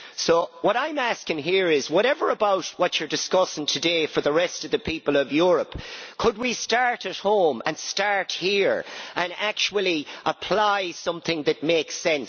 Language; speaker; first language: English; native; English